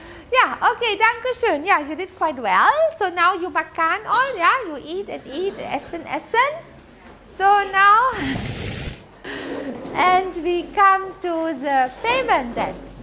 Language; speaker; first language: English; non-native, fluent; German